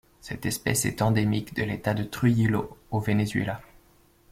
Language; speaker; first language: French; native; French